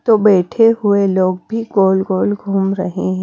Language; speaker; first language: Hindi; non-native, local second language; Punjabi